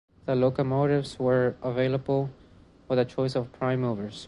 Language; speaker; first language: English; non-native, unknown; Spanish